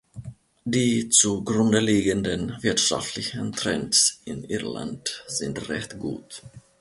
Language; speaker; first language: German; non-native, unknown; Finnish